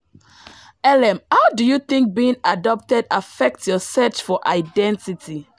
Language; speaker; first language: English; non-native, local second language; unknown